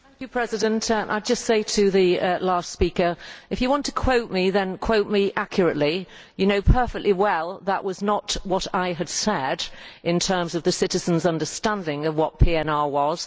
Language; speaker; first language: English; native; English